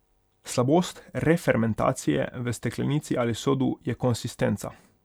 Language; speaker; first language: Slovenian; non-native, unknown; Hungarian